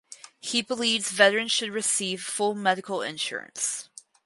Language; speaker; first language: English; native; English